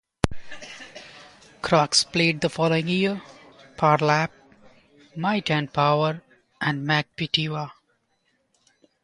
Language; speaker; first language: English; non-native, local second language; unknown